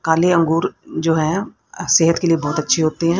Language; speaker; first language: Hindi; native; Hindi